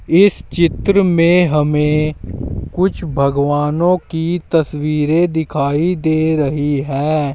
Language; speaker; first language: Hindi; native; Hindi